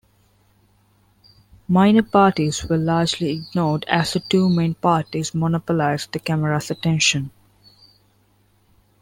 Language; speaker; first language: English; non-native, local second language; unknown